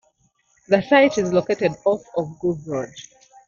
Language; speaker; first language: English; non-native, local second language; Ganda